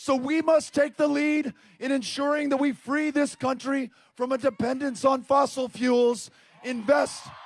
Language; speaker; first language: English; native; English